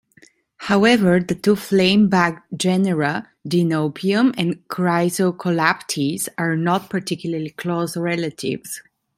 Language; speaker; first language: English; non-native, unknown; Italian